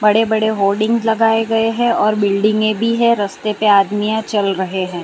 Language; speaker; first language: Hindi; non-native, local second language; Gujarati